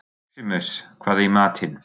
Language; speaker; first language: Icelandic; non-native, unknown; German